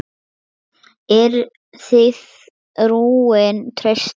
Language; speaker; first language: Icelandic; non-native, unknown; Lithuanian